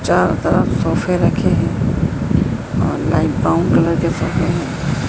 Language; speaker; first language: Hindi; native; Hindi